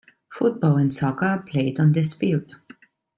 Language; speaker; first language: English; non-native, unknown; Italian